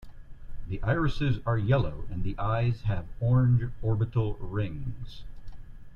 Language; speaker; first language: English; native; English